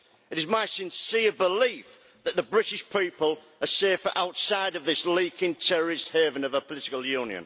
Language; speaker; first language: English; native; English